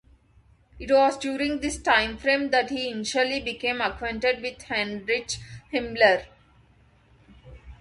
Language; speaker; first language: English; non-native, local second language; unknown